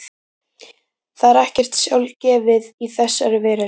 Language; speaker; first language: Icelandic; native; Icelandic